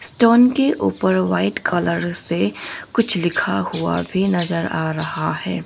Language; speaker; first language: Hindi; non-native, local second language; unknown